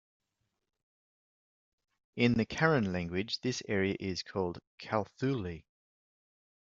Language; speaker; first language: English; native; English